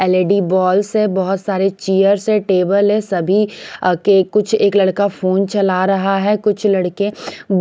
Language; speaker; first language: Hindi; non-native, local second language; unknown